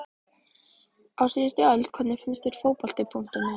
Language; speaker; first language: Icelandic; native; Icelandic